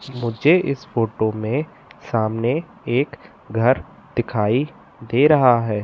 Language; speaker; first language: Hindi; native; Hindi